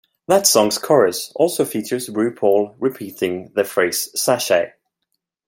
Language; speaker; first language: English; non-native, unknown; Swedish